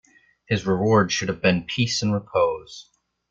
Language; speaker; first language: English; native; English